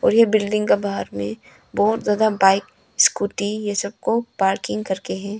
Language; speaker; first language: Hindi; non-native, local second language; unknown